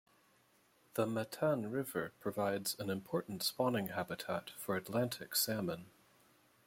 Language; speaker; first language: English; native; English